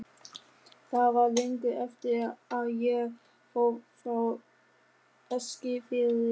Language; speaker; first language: Icelandic; non-native, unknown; German